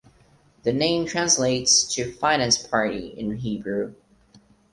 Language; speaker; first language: English; non-native, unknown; Portuguese